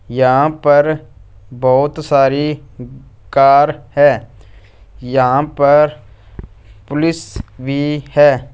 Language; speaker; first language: Hindi; non-native, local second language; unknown